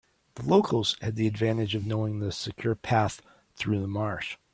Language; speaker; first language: English; native; English